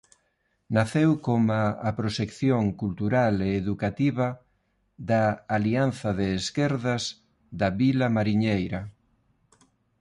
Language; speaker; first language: Galician; non-native, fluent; Spanish